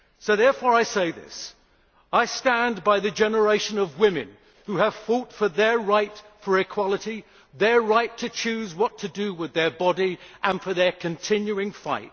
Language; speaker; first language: English; native; English